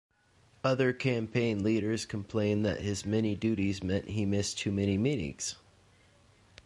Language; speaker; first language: English; native; English